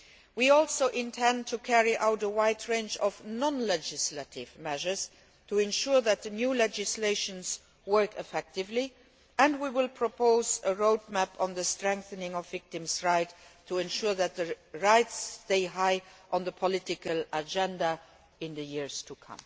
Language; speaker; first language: English; non-native, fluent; Luxembourgish